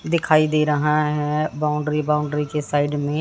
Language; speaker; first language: Hindi; native; Hindi